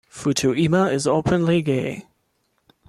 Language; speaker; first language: English; non-native, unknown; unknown